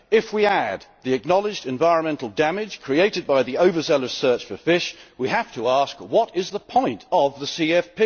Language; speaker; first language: English; native; English